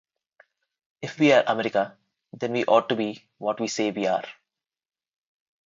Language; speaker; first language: English; non-native, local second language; Telugu